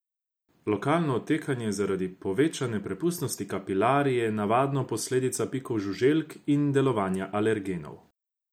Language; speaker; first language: Slovenian; non-native, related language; Croatian